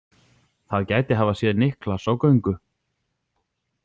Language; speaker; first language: Icelandic; native; Icelandic